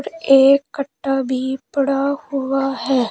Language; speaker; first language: Hindi; native; Hindi